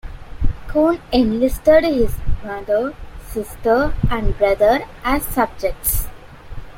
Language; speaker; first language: English; non-native, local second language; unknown